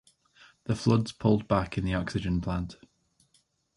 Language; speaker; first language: English; native; English